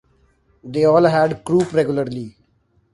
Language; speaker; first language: English; non-native, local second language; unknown